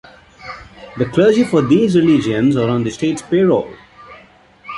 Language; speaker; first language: English; non-native, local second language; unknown